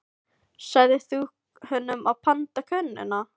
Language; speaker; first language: Icelandic; non-native, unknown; Filipino